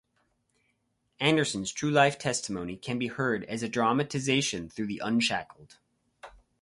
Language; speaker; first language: English; native; English